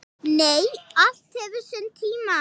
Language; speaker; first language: Icelandic; non-native, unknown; English